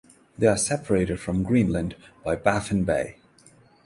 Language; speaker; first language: English; non-native, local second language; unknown